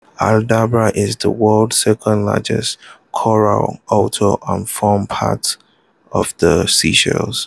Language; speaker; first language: English; non-native, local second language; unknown